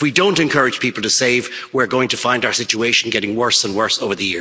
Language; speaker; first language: English; native; English